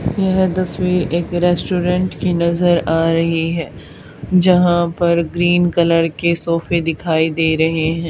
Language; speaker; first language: Hindi; native; Hindi